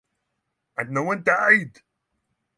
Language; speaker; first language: English; non-native, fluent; Norwegian